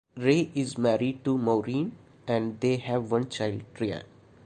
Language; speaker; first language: English; non-native, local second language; Malayalam